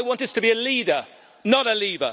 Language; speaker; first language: English; native; English